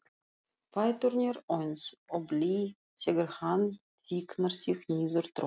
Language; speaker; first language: Icelandic; non-native, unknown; Russian